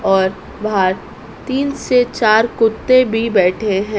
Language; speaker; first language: Hindi; native; Hindi